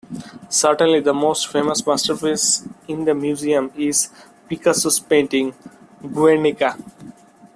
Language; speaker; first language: English; non-native, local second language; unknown